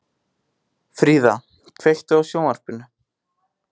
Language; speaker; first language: Icelandic; native; Icelandic